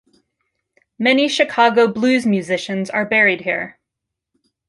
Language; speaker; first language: English; native; English